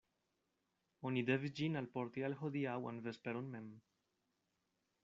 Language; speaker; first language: Esperanto; non-native, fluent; Spanish